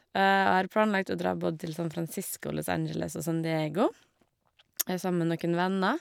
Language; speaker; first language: Norwegian; native; Norwegian